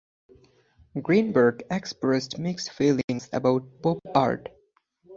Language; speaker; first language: English; non-native, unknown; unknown